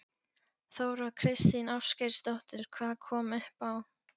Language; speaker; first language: Icelandic; non-native, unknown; Polish